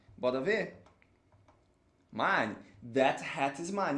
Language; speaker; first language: English; non-native, fluent; Portuguese